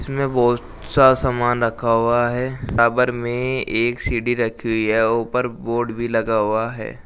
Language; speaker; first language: Hindi; native; Hindi